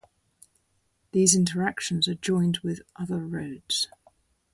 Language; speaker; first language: English; native; English